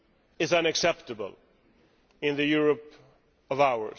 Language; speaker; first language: English; non-native, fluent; Swedish